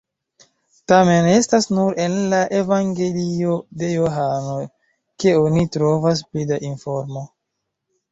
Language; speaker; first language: Esperanto; non-native, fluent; Chinese